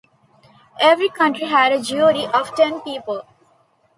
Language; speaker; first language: English; non-native, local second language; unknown